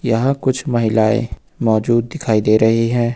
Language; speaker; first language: Hindi; native; Hindi